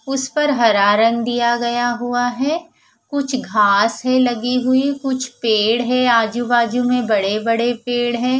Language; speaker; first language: Hindi; non-native, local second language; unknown